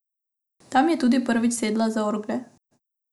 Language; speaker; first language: Slovenian; non-native, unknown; Macedonian